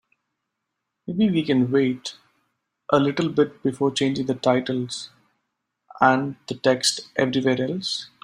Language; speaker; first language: English; non-native, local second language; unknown